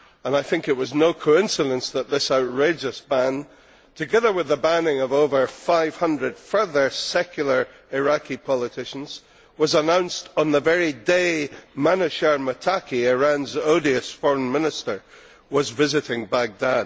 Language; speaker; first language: English; native; English